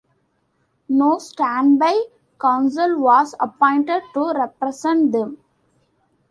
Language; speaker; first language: English; non-native, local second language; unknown